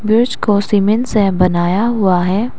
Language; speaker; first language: Hindi; non-native, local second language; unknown